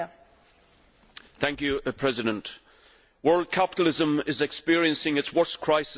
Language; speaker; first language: English; native; English